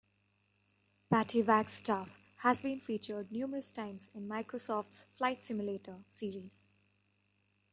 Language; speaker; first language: English; non-native, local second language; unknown